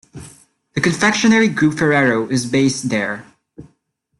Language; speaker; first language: English; non-native, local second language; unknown